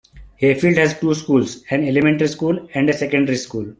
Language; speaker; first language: English; non-native, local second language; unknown